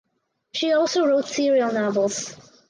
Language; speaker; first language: English; native; English